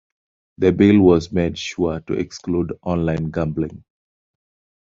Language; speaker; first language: English; non-native, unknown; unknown